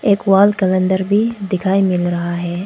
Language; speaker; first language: Hindi; non-native, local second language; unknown